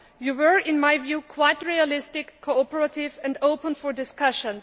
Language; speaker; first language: English; non-native, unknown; Greek